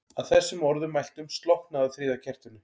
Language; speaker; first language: Icelandic; native; Icelandic